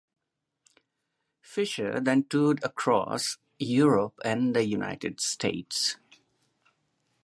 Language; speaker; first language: English; non-native, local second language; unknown